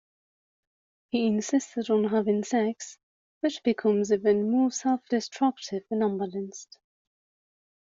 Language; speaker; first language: English; non-native, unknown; Persian